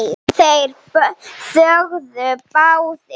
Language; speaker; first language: Icelandic; non-native, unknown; Slovenian